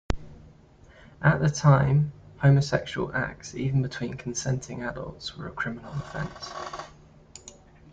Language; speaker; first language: English; native; English